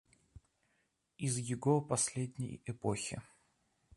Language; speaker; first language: Russian; native; Russian